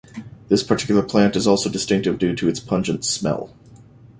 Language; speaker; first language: English; native; English